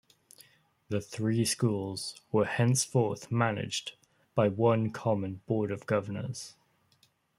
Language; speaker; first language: English; native; English